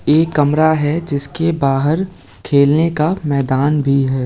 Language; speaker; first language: Hindi; native; Hindi